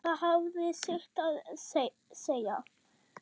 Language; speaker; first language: Icelandic; non-native, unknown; German